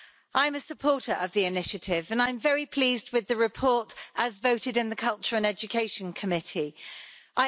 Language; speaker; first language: English; native; English